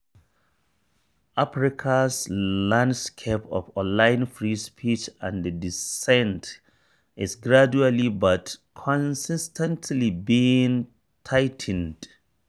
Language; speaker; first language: English; non-native, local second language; Hausa